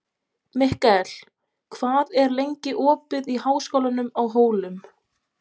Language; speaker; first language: Icelandic; non-native, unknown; Polish